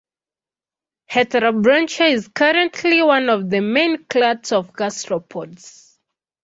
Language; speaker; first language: English; non-native, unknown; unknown